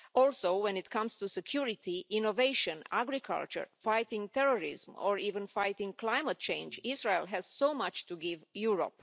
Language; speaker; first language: English; non-native, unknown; Romanian